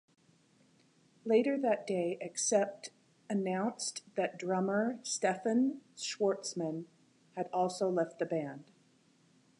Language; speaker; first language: English; native; English